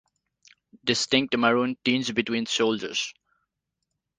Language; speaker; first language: English; non-native, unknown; Nepali